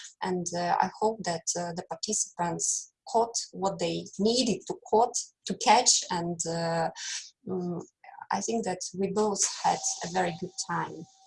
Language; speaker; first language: English; non-native, fluent; Russian